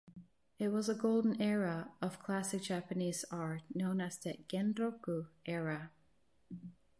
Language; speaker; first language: English; non-native, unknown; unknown